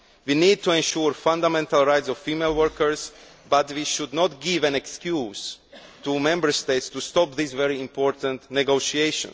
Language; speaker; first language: English; non-native, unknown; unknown